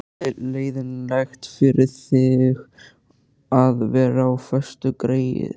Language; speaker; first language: Icelandic; native; Icelandic